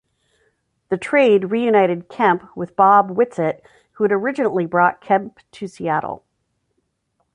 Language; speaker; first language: English; native; English